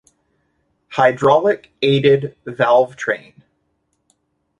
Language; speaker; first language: English; native; English